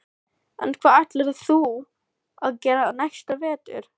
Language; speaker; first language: Icelandic; non-native, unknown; Filipino